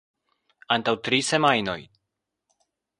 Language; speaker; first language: Esperanto; non-native, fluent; Polish